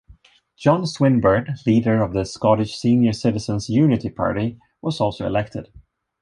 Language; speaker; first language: English; non-native, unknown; Swedish